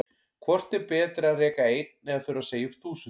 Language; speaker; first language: Icelandic; native; Icelandic